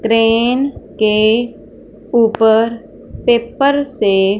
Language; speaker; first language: Hindi; non-native, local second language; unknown